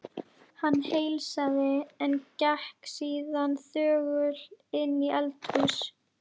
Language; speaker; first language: Icelandic; native; Icelandic